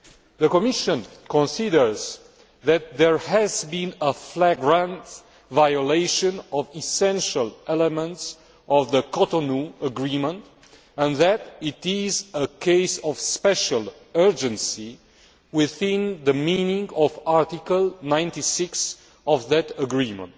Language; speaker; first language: English; non-native, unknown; Romanian